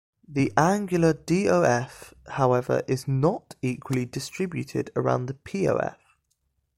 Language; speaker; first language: English; native; English